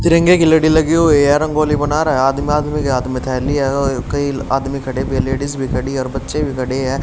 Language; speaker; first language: Hindi; native; Hindi